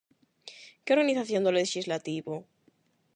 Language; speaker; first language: Galician; non-native, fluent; Spanish